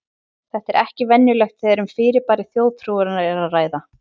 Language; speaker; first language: Icelandic; native; Icelandic